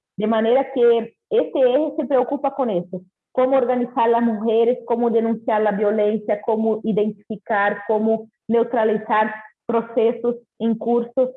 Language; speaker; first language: Spanish; non-native, related language; Portuguese